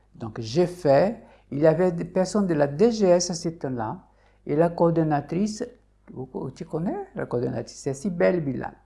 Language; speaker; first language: French; non-native, fluent; Portuguese